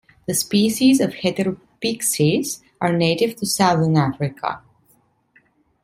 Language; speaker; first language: English; non-native, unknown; Italian